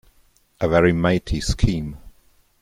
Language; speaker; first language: English; non-native, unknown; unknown